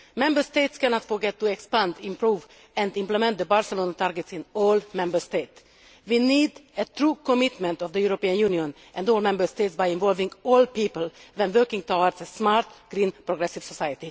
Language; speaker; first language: English; non-native, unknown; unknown